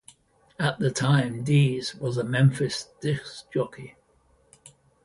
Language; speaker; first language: English; native; English